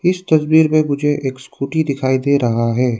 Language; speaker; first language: Hindi; non-native, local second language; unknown